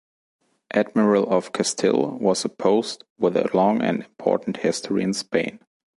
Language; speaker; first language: English; non-native, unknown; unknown